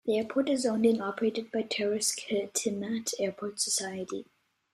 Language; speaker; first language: English; native; English